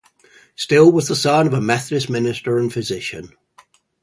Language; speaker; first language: English; native; English